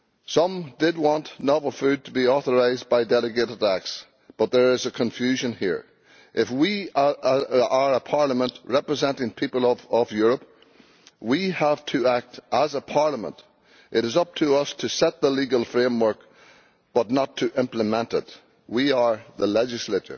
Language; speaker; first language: English; native; English